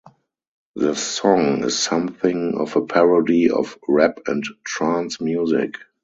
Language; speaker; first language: English; non-native, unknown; German